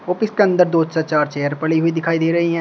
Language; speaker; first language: Hindi; native; Hindi